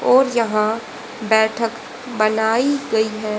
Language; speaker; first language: Hindi; native; Hindi